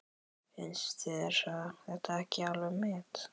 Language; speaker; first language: Icelandic; native; Icelandic